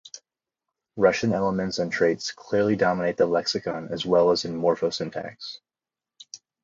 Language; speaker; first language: English; native; English